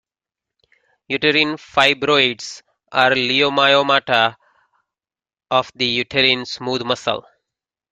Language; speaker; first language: English; native; English